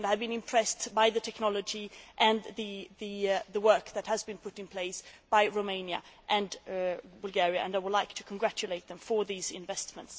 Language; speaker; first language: English; non-native, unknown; Swedish